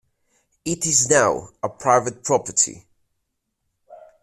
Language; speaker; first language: English; native; English